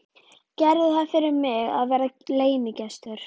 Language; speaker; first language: Icelandic; native; Icelandic